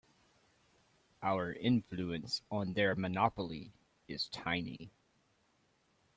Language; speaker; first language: English; native; English